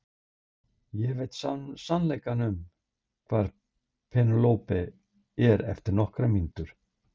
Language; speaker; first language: Icelandic; native; Icelandic